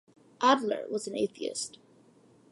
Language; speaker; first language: English; early bilingual, other home language; Malayalam